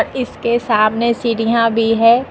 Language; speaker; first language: Hindi; native; Hindi